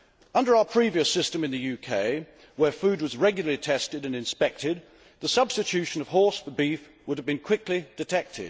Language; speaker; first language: English; native; English